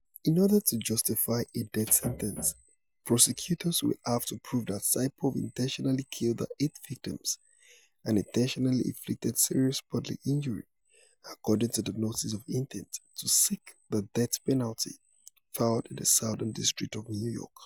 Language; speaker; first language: English; non-native, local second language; Yoruba